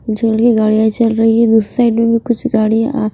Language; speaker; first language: Hindi; non-native, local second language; Punjabi